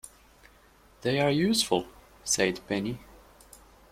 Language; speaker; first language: English; non-native, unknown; French